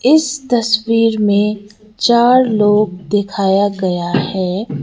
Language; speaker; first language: Hindi; non-native, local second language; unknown